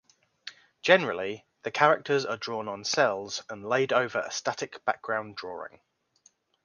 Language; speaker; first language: English; native; English